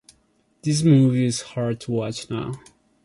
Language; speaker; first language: English; non-native, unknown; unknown